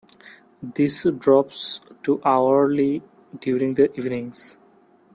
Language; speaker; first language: English; non-native, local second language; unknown